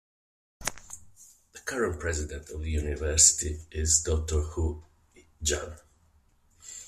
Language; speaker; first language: English; non-native, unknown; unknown